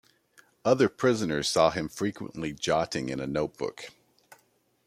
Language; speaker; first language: English; native; English